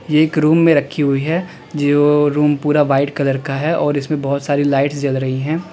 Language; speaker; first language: Hindi; native; Hindi